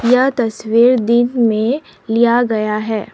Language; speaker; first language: Hindi; non-native, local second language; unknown